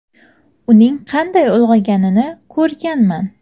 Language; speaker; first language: Uzbek; native; Uzbek